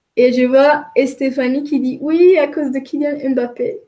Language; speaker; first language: French; non-native, fluent; Spanish